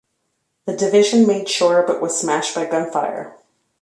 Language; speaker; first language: English; native; English